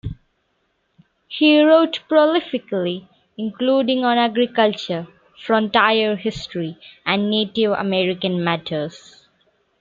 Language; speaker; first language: English; non-native, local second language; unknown